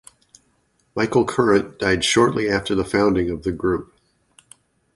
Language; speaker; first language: English; native; English